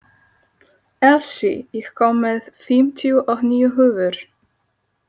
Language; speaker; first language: Icelandic; non-native, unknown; Slovak